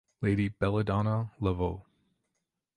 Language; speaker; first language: English; native; English